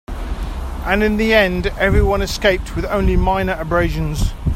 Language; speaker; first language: English; native; English